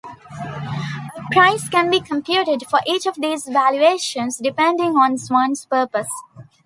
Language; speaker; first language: English; non-native, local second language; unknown